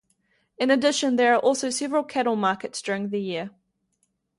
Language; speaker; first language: English; native; English